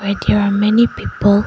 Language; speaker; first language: English; non-native, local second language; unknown